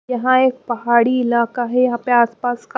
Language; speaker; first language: Hindi; non-native, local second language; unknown